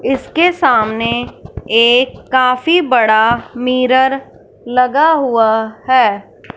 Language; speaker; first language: Hindi; non-native, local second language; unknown